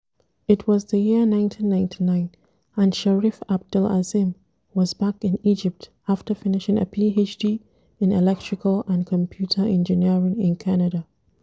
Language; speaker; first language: English; non-native, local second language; Hausa